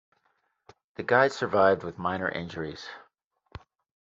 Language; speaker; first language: English; native; English